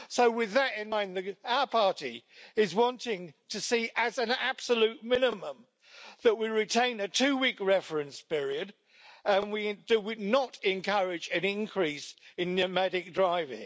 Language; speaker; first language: English; native; English